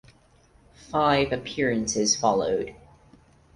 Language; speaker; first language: English; non-native, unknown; Portuguese